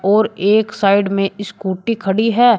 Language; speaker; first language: Hindi; native; Hindi